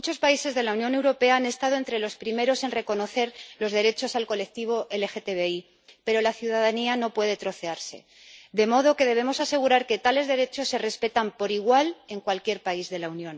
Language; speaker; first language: Spanish; native; Spanish